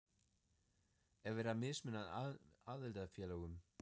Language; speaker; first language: Icelandic; non-native, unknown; German